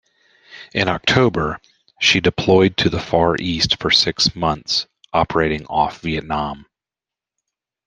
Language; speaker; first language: English; native; English